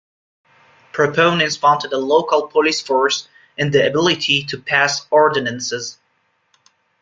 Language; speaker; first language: English; non-native, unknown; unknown